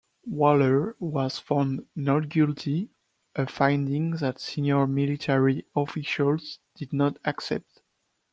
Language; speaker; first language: English; non-native, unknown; French